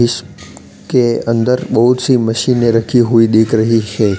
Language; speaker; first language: Hindi; native; Hindi